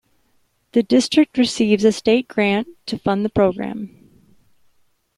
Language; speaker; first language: English; native; English